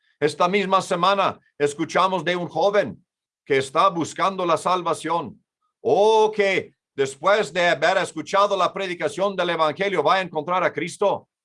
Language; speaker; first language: Spanish; non-native, fluent; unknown